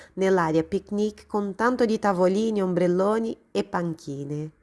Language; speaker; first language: Italian; non-native, fluent; Portuguese